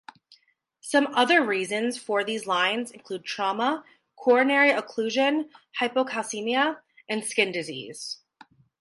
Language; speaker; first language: English; native; English